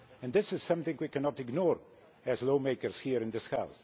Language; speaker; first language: English; non-native, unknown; Polish